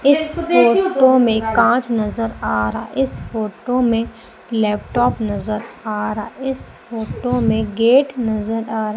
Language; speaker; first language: Hindi; native; Hindi